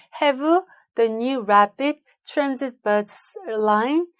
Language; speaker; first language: English; non-native, fluent; Korean